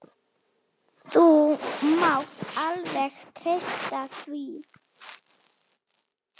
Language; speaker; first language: Icelandic; non-native, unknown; Slovak